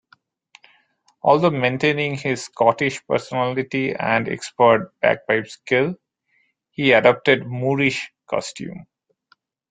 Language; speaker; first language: English; non-native, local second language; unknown